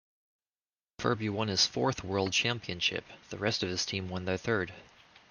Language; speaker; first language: English; native; English